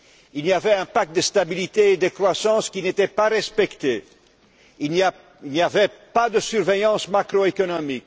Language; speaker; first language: French; non-native, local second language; Dutch